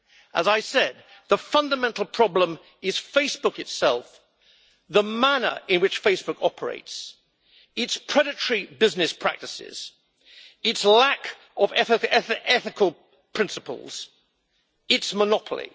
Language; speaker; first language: English; native; English